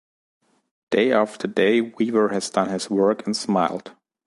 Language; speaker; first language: English; non-native, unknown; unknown